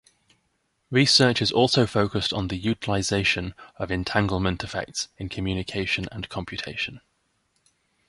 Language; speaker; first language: English; native; English